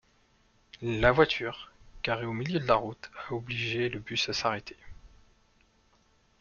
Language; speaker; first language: French; native; French